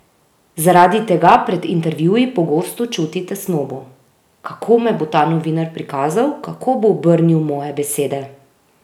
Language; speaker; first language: Slovenian; native; Slovenian